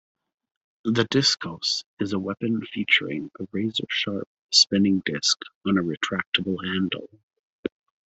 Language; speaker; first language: English; native; English